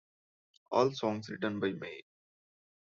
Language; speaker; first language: English; non-native, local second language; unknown